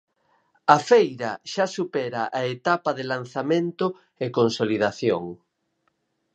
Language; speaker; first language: Galician; native; Galician